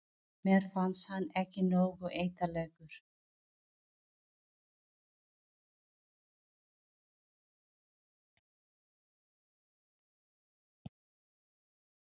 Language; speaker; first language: Icelandic; non-native, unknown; Filipino